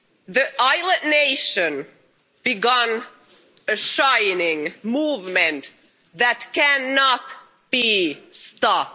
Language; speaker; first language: English; non-native, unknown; Finnish